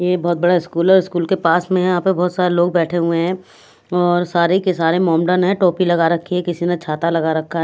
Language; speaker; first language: Hindi; native; Hindi